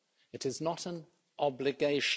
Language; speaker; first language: English; native; English